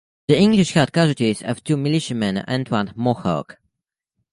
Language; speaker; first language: English; native; English